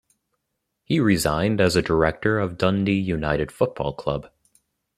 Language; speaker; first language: English; native; English